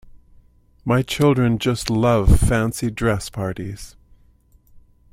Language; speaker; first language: English; native; English